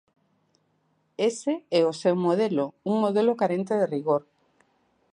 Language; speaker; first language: Galician; native; Galician